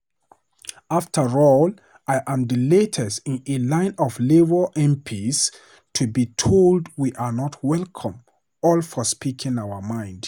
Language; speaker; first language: English; non-native, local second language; Hausa